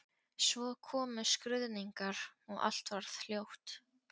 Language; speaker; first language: Icelandic; non-native, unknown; Polish